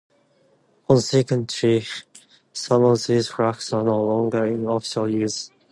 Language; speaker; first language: English; non-native, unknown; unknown